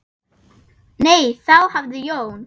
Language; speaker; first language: Icelandic; non-native, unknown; German